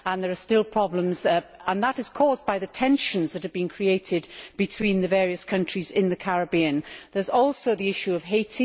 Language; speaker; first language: English; native; English